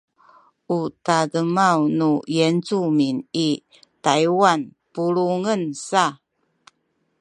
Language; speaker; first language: Sakizaya; native; Sakizaya